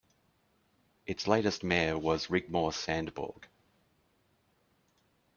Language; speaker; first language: English; native; English